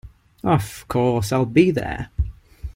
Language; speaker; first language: English; non-native, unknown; Ligurian